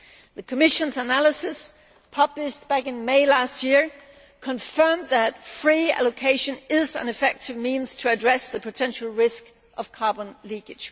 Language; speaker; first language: English; non-native, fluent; Danish